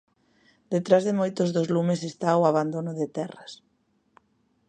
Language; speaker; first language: Galician; native; Galician